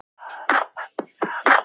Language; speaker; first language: Icelandic; non-native, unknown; Thai